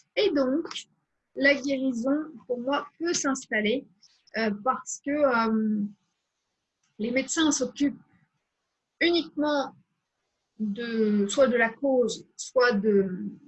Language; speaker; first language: French; native; French